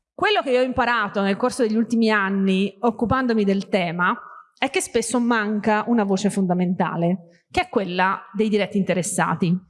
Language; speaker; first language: Italian; early bilingual, other home language; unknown